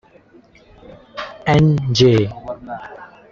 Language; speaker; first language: English; non-native, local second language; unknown